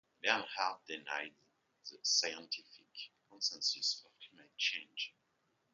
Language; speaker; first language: English; non-native, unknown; French